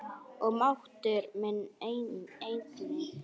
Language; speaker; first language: Icelandic; native; Icelandic